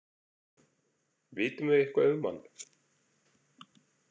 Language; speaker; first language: Icelandic; native; Icelandic